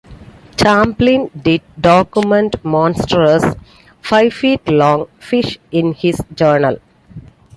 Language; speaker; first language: English; non-native, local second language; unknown